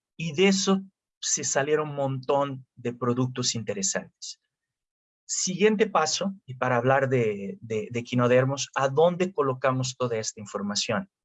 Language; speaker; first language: Spanish; non-native, related language; Portuguese